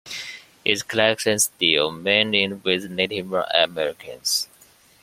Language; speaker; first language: English; non-native, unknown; Chinese